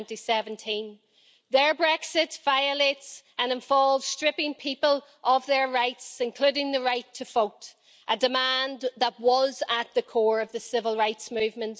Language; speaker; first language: English; native; English